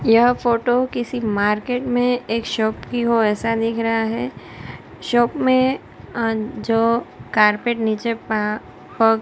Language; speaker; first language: Hindi; non-native, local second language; Gujarati